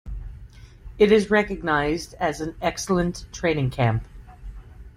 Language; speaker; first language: English; native; English